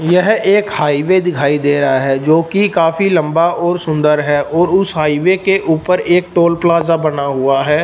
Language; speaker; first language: Hindi; non-native, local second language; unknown